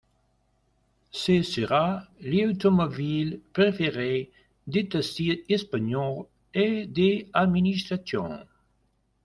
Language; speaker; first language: French; non-native, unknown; Spanish